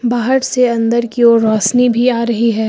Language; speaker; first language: Hindi; native; Hindi